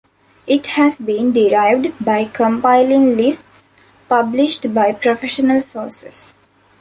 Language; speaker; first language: English; non-native, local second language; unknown